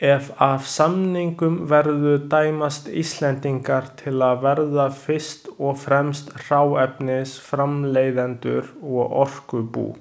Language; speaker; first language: Icelandic; non-native, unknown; Chinese